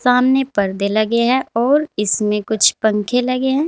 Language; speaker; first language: Hindi; native; Hindi